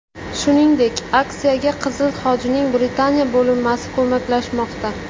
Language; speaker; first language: Uzbek; native; Uzbek